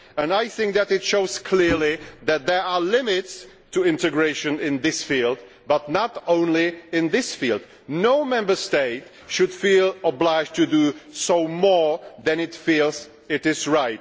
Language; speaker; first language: English; non-native, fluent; Czech